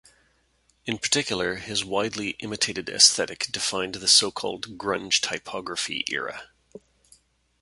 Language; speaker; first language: English; native; English